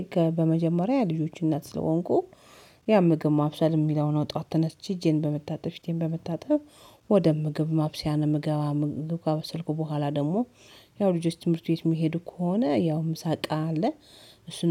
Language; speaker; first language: Amharic; native; Amharic